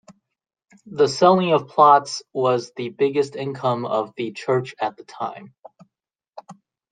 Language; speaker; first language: English; native; English